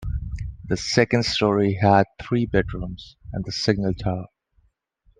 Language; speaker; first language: English; non-native, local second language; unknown